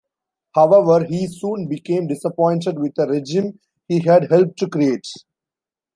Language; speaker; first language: English; non-native, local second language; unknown